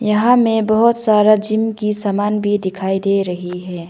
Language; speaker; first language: Hindi; non-native, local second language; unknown